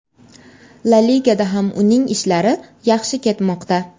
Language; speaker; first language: Uzbek; native; Uzbek